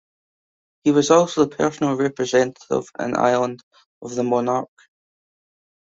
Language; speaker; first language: English; native; English